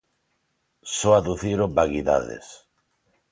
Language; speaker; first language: Galician; non-native, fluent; Spanish